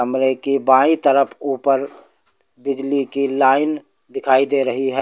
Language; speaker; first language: Hindi; native; Hindi